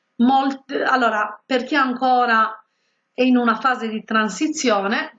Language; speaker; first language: Italian; native; Italian